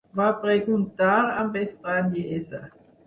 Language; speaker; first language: Catalan; non-native, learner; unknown